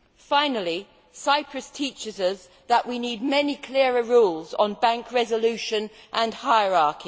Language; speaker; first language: English; native; English